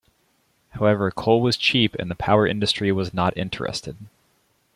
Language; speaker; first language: English; native; English